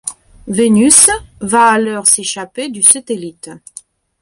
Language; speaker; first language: French; non-native, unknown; Belarusian